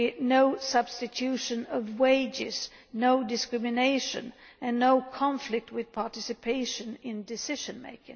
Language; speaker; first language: English; non-native, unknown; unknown